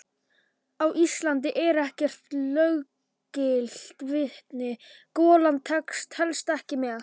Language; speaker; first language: Icelandic; non-native, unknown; Polish